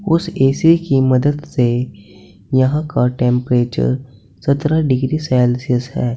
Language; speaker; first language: Hindi; native; Hindi